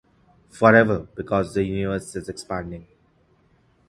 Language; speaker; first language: English; non-native, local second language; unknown